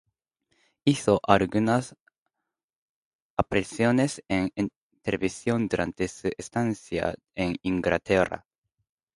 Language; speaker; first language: Spanish; non-native, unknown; Japanese